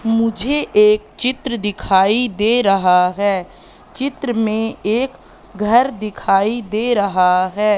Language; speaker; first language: Hindi; native; Hindi